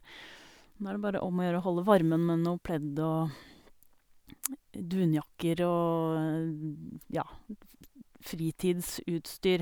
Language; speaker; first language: Norwegian; native; Norwegian